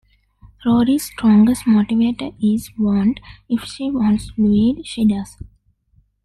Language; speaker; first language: English; non-native, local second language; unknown